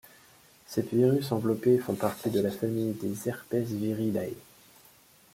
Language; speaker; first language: French; native; French